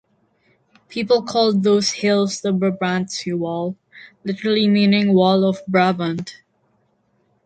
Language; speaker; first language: English; non-native, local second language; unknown